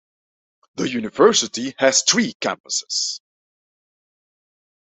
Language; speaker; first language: English; non-native, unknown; Dutch